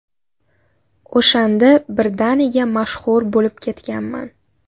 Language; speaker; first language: Uzbek; native; Uzbek